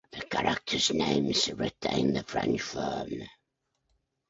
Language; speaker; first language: English; native; English